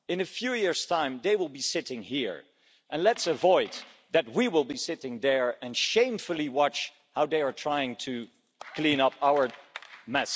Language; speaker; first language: English; non-native, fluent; Dutch